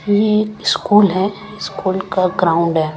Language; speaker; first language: Hindi; non-native, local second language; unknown